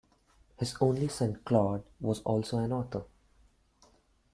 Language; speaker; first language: English; non-native, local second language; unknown